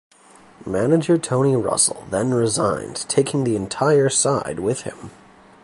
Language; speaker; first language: English; native; English